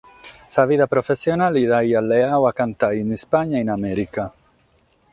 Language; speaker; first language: Sardinian; non-native, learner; Catalan